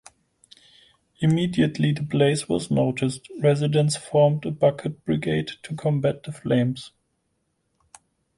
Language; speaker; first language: English; non-native, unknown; German